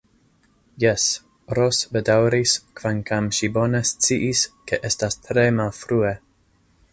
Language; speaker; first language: Esperanto; non-native, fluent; English